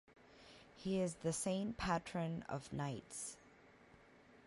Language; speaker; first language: English; native; English